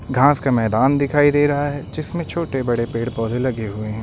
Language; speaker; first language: Hindi; native; Hindi